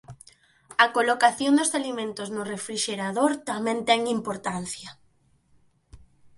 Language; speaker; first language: Galician; native; Galician